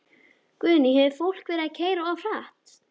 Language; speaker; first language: Icelandic; native; Icelandic